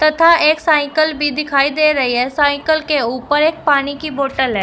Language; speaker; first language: Hindi; native; Hindi